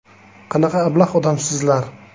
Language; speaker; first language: Uzbek; native; Uzbek